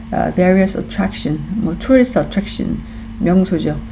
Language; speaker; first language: English; non-native, fluent; Korean